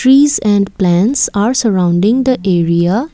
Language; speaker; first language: English; non-native, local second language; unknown